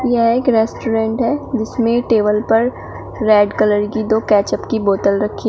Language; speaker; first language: Hindi; native; Hindi